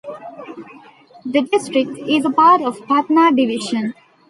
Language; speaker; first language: English; non-native, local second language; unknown